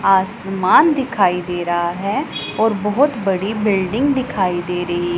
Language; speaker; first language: Hindi; non-native, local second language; Punjabi